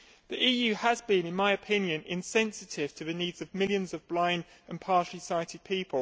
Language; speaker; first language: English; native; English